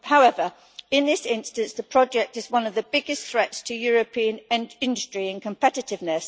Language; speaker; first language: English; native; English